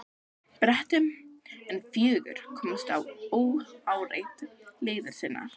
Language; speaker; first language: Icelandic; native; Icelandic